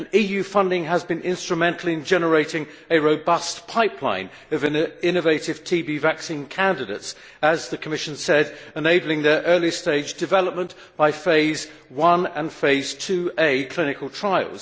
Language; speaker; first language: English; native; English